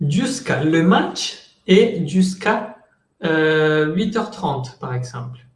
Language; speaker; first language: French; non-native, fluent; Spanish